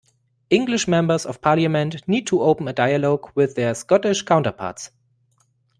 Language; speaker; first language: English; non-native, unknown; German